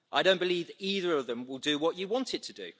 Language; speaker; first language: English; native; English